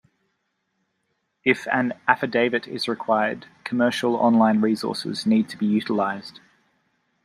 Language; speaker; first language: English; native; English